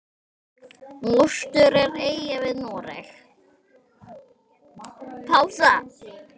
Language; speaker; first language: Icelandic; native; Icelandic